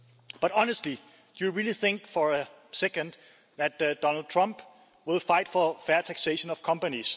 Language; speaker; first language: English; non-native, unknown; Danish